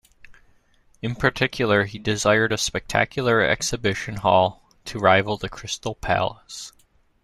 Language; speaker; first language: English; native; English